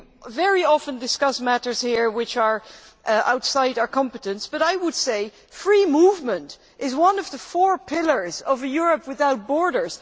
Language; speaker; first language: English; non-native, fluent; Dutch